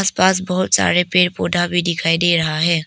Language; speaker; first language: Hindi; non-native, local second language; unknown